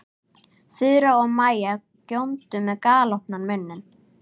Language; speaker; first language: Icelandic; native; Icelandic